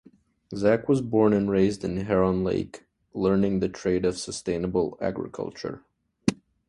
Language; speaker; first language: English; native; English